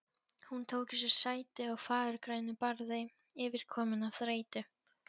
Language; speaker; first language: Icelandic; non-native, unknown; Polish